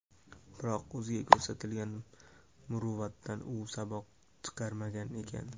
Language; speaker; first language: Uzbek; native; Uzbek